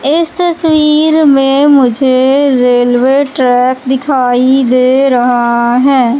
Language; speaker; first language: Hindi; native; Hindi